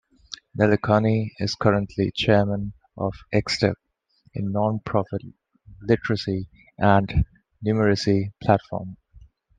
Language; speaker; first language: English; non-native, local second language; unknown